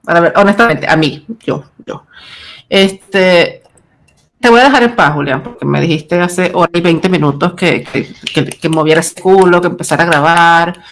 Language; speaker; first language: Spanish; native; Spanish